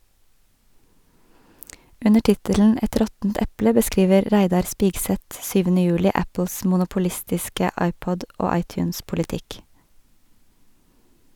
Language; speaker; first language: Norwegian; native; Norwegian